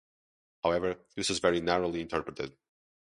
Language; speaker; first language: English; non-native, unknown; Portuguese